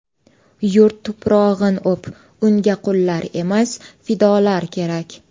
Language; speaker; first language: Uzbek; native; Uzbek